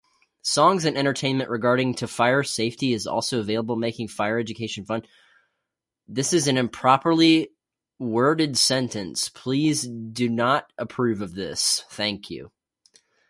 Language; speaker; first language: English; native; English